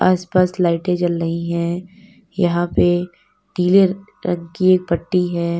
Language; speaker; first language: Hindi; native; Hindi